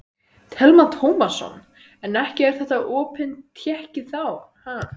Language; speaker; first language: Icelandic; native; Icelandic